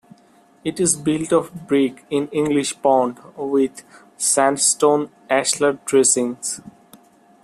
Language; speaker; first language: English; non-native, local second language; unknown